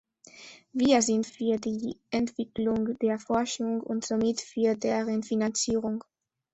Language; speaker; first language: German; non-native, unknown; Spanish